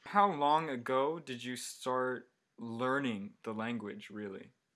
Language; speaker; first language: English; native; English